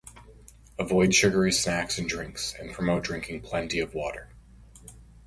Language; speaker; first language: English; native; English